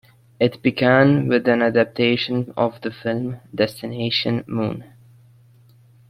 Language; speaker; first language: English; non-native, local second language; Maltese